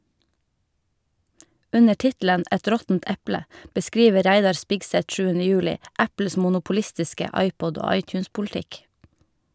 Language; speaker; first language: Norwegian; native; Norwegian